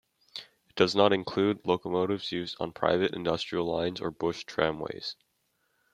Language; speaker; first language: English; native; English